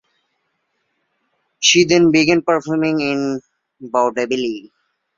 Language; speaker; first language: English; non-native, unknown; Bangla